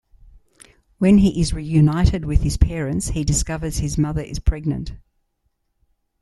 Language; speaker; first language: English; native; English